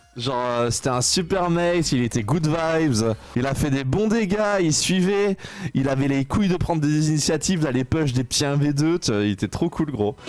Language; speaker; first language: French; native; French